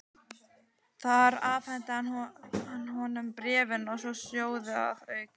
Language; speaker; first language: Icelandic; native; Icelandic